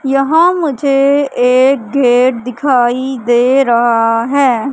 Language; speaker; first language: Hindi; native; Hindi